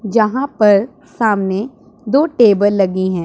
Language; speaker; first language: Hindi; non-native, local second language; Punjabi